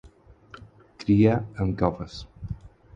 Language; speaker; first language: Catalan; non-native, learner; Spanish